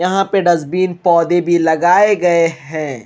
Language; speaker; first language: Hindi; non-native, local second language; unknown